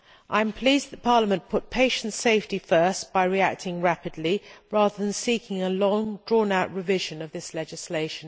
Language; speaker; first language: English; native; English